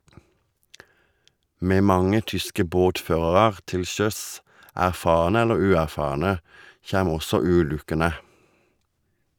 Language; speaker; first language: Norwegian; native; Norwegian